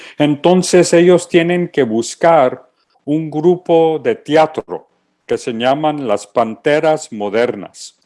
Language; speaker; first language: Spanish; early bilingual, heritage; English